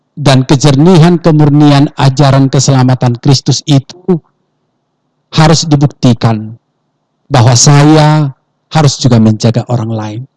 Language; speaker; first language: Indonesian; non-native, local second language; Batak Toba